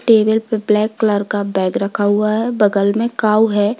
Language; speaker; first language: Hindi; native; Hindi